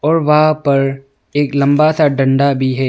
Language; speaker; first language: Hindi; non-native, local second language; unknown